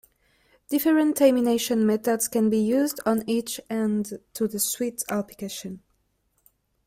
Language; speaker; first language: English; non-native, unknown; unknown